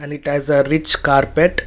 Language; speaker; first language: English; non-native, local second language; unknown